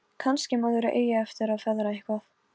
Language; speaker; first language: Icelandic; non-native, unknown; Polish